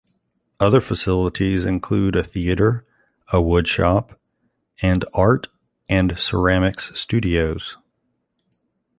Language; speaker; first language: English; native; English